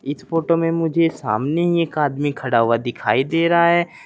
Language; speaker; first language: Hindi; native; Hindi